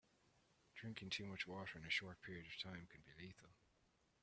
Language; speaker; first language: English; native; English